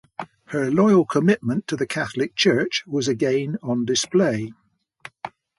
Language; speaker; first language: English; native; English